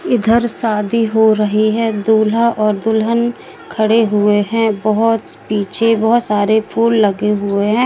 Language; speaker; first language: Hindi; native; Hindi